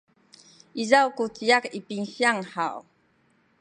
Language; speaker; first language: Sakizaya; non-native, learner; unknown